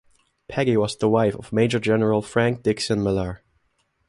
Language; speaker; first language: English; non-native, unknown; German